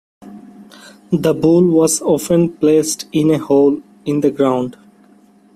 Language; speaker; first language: English; non-native, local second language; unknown